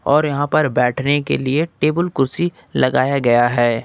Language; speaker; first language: Hindi; native; Hindi